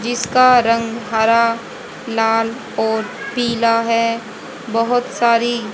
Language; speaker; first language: Hindi; native; Hindi